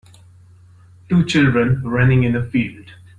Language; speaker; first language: English; non-native, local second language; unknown